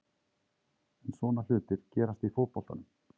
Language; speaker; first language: Icelandic; native; Icelandic